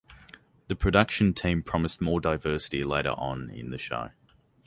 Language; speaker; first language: English; native; English